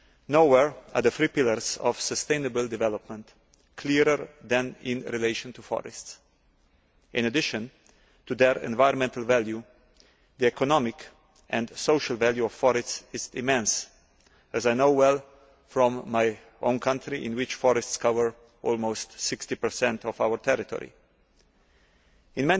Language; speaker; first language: English; non-native, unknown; Slovenian